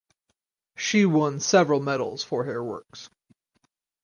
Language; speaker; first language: English; native; English